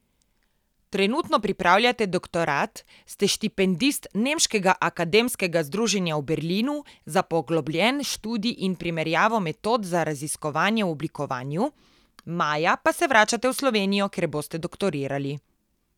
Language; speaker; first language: Slovenian; native; Slovenian